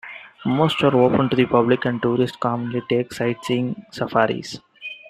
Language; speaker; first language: English; non-native, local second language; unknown